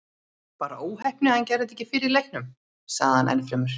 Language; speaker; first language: Icelandic; native; Icelandic